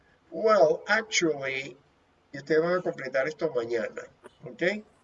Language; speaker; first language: Spanish; native; Spanish